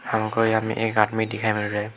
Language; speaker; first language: Hindi; early bilingual, other home language; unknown